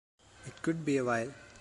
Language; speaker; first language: English; non-native, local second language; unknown